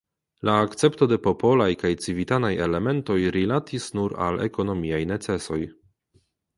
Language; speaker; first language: Esperanto; non-native, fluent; Polish